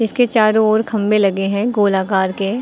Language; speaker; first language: Hindi; native; Hindi